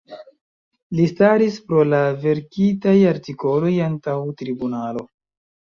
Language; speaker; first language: Esperanto; non-native, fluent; Chinese